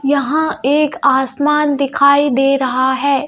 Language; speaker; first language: Hindi; native; Hindi